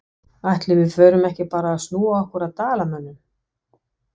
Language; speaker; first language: Icelandic; non-native, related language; Danish